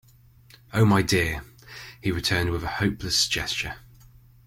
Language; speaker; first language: English; native; English